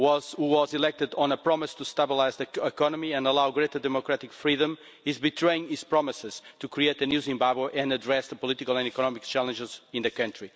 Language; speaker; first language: English; non-native, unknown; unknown